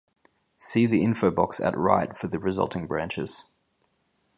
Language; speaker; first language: English; native; English